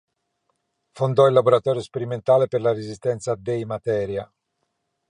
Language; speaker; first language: Italian; non-native, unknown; Norwegian